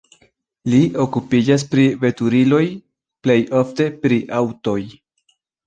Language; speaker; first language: Esperanto; non-native, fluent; Spanish